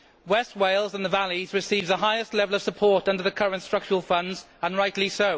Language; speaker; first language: English; native; English